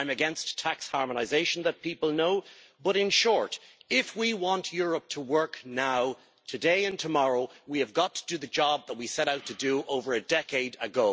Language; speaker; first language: English; native; English